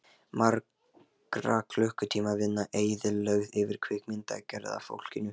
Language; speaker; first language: Icelandic; non-native, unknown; Lithuanian